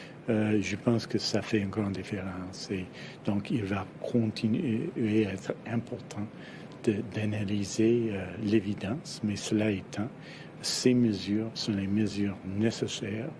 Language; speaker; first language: French; non-native, fluent; English